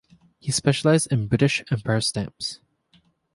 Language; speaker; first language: English; native; English